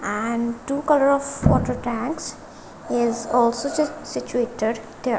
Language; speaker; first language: English; non-native, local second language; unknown